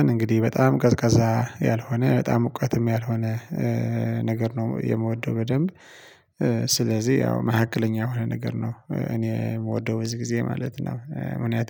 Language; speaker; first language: Amharic; non-native, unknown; Tigrinya